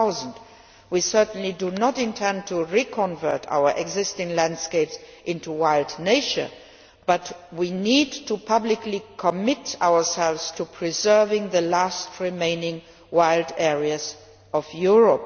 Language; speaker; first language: English; non-native, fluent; Luxembourgish